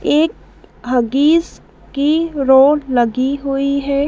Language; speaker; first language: Hindi; native; Hindi